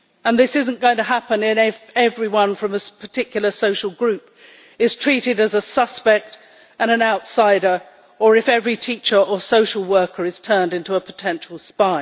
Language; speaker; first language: English; native; English